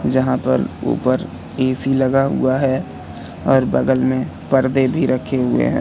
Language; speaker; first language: Hindi; native; Hindi